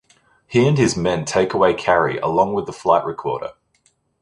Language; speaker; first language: English; native; English